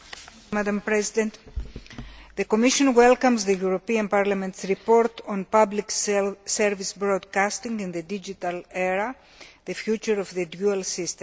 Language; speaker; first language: English; non-native, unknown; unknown